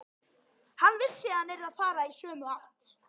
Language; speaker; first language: Icelandic; native; Icelandic